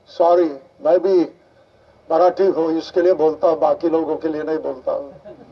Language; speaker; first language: Hindi; non-native, local second language; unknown